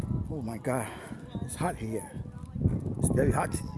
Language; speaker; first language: English; non-native, fluent; Spanish